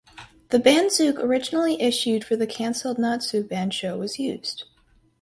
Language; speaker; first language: English; native; English